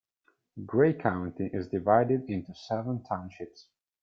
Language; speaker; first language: English; non-native, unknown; Italian